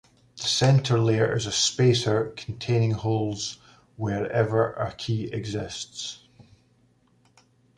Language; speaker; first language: English; native; English